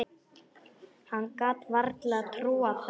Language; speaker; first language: Icelandic; non-native, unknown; Polish